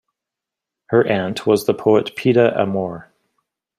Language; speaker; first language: English; native; English